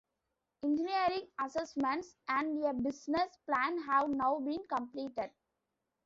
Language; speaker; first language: English; non-native, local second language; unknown